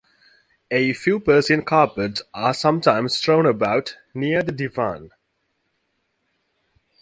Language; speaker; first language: English; native; English